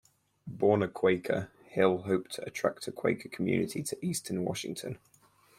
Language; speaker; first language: English; native; English